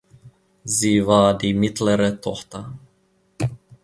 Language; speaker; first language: German; non-native, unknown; Finnish